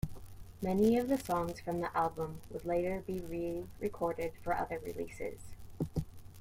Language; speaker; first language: English; native; English